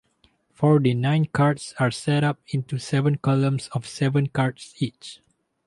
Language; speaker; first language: English; non-native, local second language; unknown